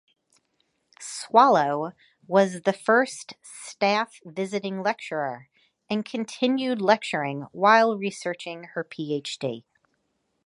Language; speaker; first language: English; native; English